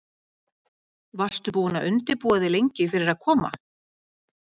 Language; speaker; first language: Icelandic; native; Icelandic